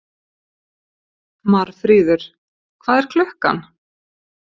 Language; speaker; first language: Icelandic; native; Icelandic